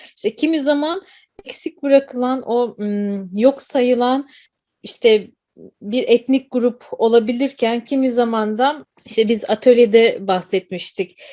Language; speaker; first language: Turkish; native; Turkish